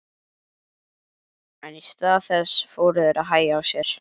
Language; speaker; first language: Icelandic; native; Icelandic